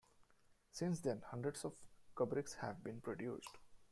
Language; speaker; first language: English; non-native, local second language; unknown